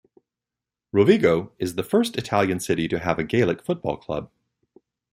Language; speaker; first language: English; native; English